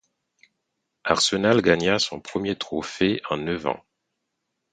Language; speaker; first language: French; non-native, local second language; Haitian Creole